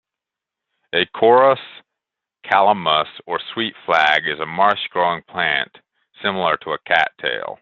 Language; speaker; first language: English; native; English